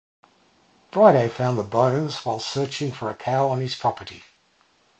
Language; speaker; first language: English; native; English